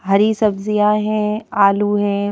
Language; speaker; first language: Hindi; native; Hindi